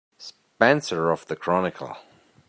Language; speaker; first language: English; native; English